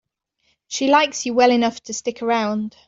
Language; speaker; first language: English; native; English